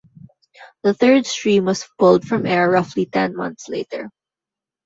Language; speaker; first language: English; non-native, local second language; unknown